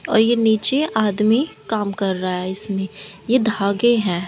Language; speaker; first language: Hindi; native; Hindi